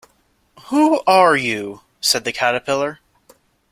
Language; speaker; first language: English; native; English